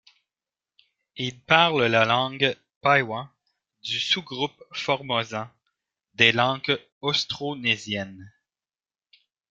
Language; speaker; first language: French; native; French